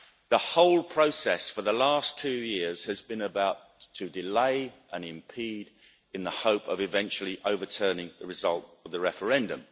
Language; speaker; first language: English; native; English